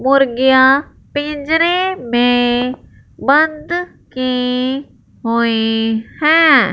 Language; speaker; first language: Hindi; non-native, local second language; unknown